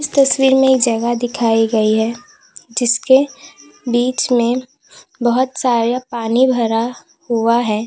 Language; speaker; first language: Hindi; native; Hindi